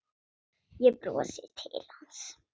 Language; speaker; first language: Icelandic; non-native, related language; Swedish